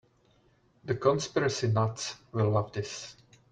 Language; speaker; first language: English; non-native, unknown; Czech